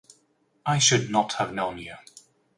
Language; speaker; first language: English; native; English